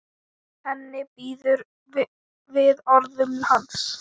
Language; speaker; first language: Icelandic; non-native, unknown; Thai